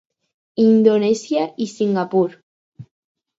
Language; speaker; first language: Catalan; non-native, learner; Spanish